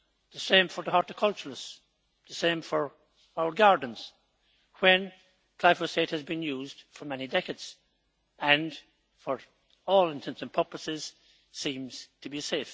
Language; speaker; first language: English; native; English